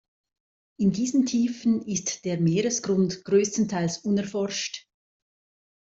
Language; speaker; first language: German; native; German